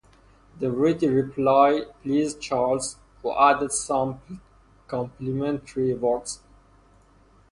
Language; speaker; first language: English; non-native, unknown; Persian